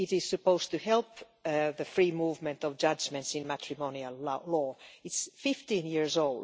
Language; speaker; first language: English; non-native, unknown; Finnish